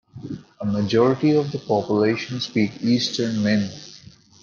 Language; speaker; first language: English; non-native, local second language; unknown